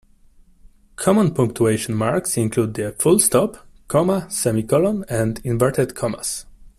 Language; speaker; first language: English; non-native, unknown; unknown